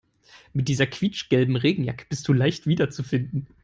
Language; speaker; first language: English; non-native, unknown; German